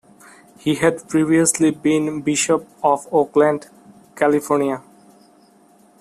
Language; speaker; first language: English; non-native, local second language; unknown